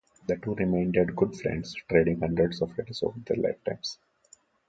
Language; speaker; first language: English; non-native, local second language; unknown